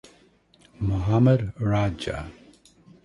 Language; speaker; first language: English; native; English